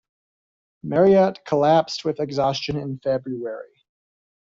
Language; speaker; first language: English; native; English